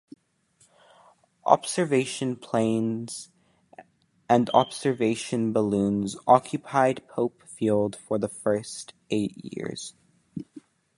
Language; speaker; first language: English; native; English